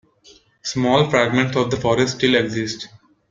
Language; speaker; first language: English; non-native, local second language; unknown